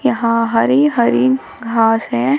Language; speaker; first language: Hindi; native; Hindi